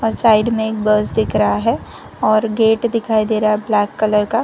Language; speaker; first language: Hindi; non-native, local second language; Gujarati